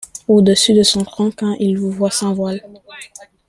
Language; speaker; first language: French; native; French